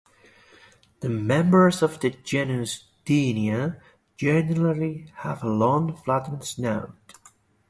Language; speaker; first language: English; non-native, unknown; Galician